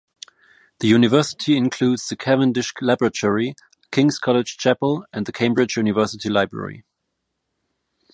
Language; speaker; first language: English; non-native, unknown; German